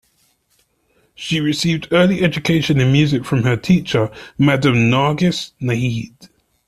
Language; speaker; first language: English; native; English